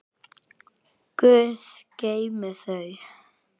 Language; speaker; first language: Icelandic; native; Icelandic